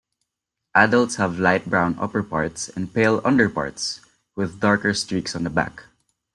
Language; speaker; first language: English; non-native, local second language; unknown